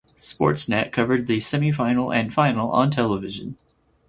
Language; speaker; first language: English; native; English